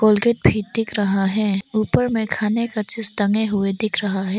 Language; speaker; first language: Hindi; non-native, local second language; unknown